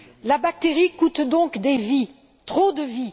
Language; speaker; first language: French; native; French